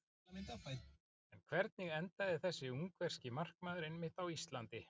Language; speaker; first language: Icelandic; native; Icelandic